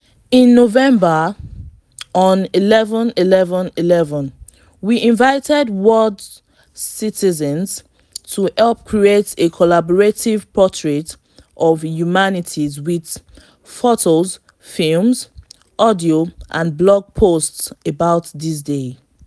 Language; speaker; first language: English; non-native, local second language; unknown